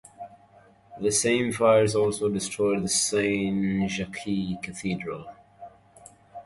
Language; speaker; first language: English; native; English